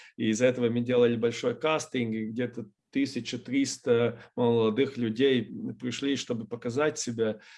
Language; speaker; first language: Russian; non-native, fluent; Latvian